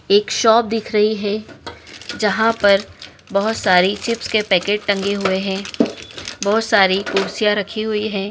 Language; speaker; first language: Hindi; native; Hindi